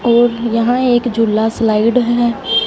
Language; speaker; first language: Hindi; non-native, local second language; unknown